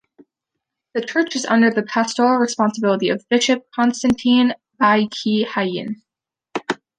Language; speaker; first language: English; native; English